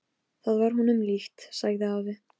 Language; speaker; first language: Icelandic; non-native, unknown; Polish